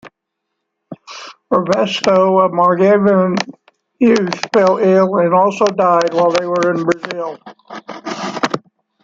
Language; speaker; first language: English; native; English